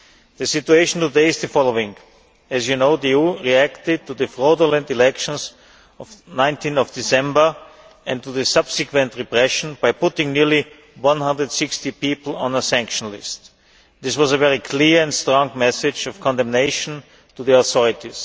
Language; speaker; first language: English; non-native, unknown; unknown